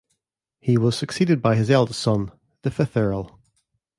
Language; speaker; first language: English; native; English